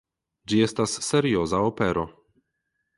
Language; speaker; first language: Esperanto; non-native, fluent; Polish